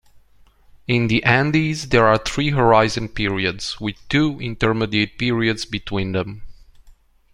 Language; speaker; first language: English; non-native, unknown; Romanian